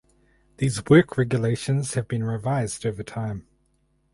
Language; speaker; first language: English; native; English